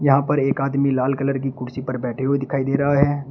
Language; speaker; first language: Hindi; native; Hindi